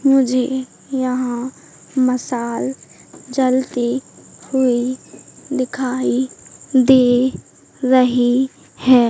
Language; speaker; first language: Hindi; native; Hindi